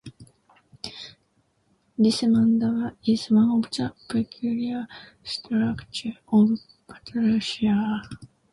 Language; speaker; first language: English; non-native, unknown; Japanese